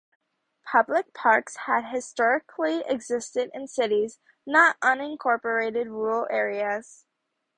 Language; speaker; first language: English; native; English